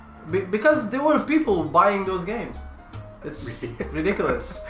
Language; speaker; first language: English; non-native, fluent; Portuguese